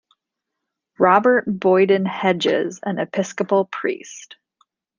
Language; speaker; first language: English; native; English